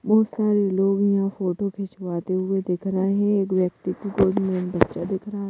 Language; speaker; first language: Hindi; native; Hindi